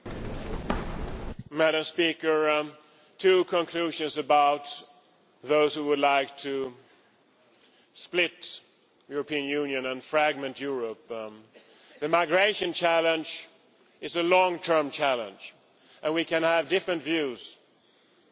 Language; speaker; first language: English; non-native, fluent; Swedish